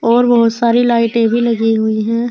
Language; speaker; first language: Hindi; native; Hindi